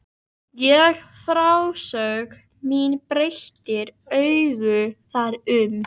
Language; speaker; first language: Icelandic; native; Icelandic